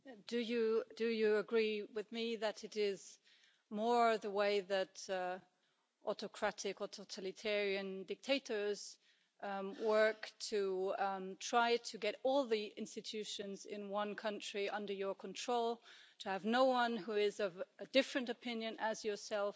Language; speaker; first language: English; early bilingual, heritage; German